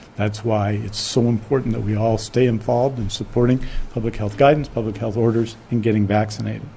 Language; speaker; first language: English; native; English